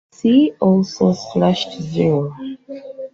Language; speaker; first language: English; native; English